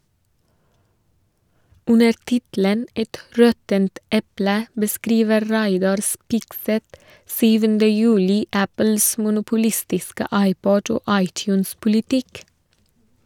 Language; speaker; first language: Norwegian; non-native, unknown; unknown